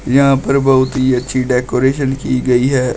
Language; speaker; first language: Hindi; native; Hindi